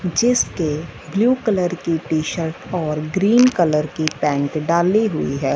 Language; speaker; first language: Hindi; non-native, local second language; Punjabi